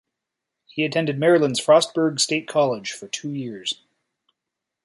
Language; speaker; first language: English; native; English